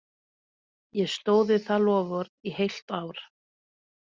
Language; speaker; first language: Icelandic; non-native, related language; Norwegian